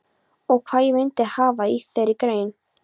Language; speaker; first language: Icelandic; non-native, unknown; Polish